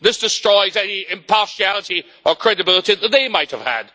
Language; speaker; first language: English; native; English